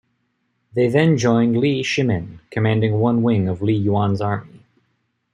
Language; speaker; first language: English; native; English